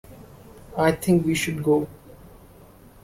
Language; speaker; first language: English; non-native, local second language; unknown